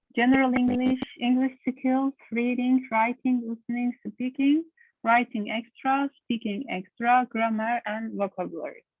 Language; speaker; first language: English; non-native, learner; Turkish